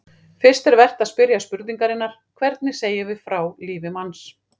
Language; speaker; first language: Icelandic; native; Icelandic